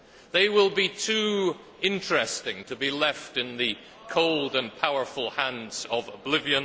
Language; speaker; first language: English; native; English